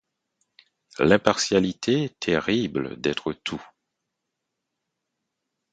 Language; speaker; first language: French; non-native, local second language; Haitian Creole